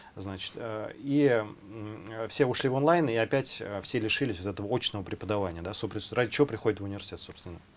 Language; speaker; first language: Russian; native; Russian